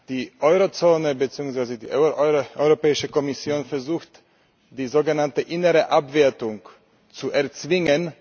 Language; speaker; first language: German; non-native, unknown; Slovak